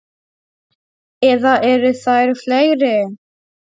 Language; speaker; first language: Icelandic; non-native, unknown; Polish